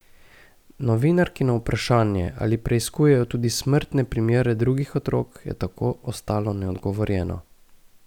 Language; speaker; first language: Slovenian; native; Slovenian